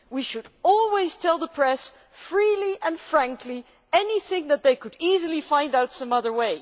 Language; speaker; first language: English; non-native, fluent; Dutch